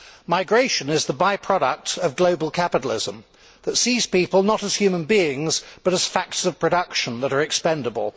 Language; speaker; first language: English; native; English